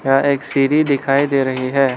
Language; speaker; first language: Hindi; non-native, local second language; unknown